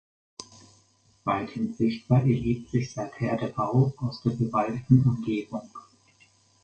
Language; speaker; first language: German; native; German